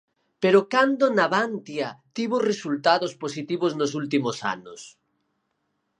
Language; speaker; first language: Galician; native; Galician